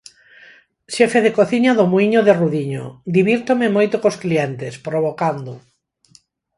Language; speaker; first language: Galician; non-native, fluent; Spanish